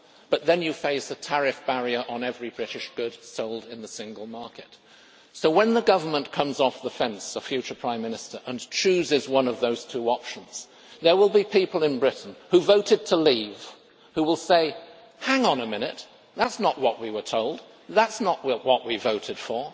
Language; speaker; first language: English; native; English